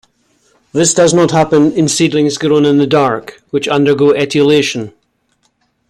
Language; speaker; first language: English; native; English